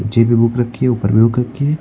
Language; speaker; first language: Hindi; native; Hindi